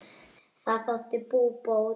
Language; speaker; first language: Icelandic; native; Icelandic